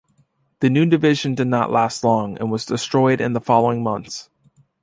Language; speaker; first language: English; native; English